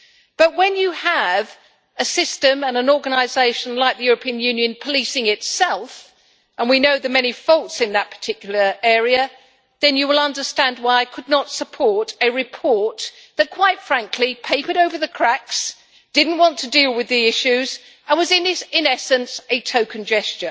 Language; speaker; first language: English; native; English